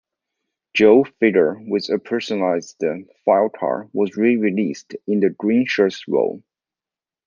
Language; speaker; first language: English; non-native, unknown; Chinese